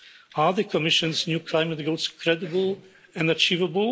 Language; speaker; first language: English; non-native, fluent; Polish